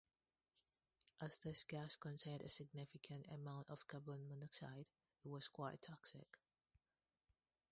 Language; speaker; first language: English; non-native, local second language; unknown